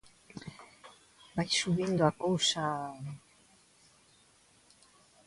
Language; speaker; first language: Galician; non-native, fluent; Spanish